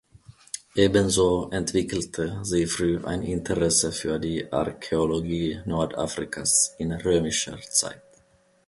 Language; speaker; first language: German; non-native, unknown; Finnish